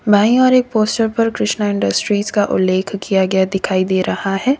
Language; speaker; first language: Hindi; native; Hindi